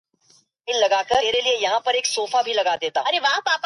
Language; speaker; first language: English; native; English